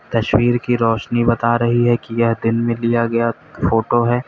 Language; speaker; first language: Hindi; native; Hindi